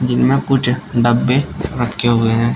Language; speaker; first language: Hindi; native; Hindi